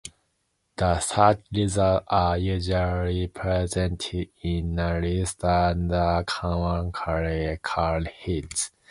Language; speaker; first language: English; non-native, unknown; Japanese